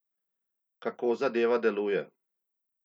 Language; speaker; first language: Slovenian; native; Slovenian